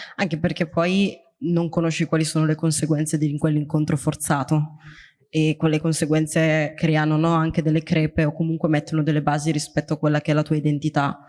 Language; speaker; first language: Italian; early bilingual, other home language; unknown